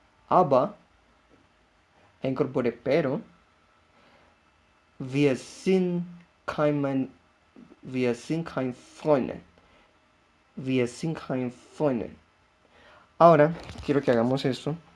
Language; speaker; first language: German; non-native, learner; Spanish